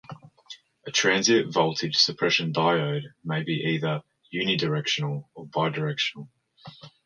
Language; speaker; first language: English; native; English